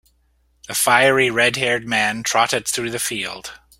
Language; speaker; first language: English; native; English